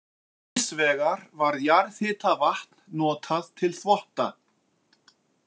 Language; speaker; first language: Icelandic; native; Icelandic